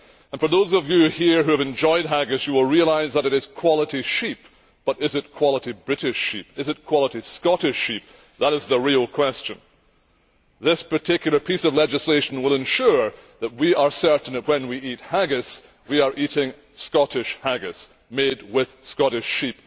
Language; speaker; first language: English; native; English